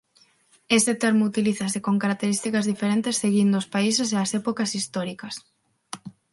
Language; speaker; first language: Galician; non-native, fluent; Spanish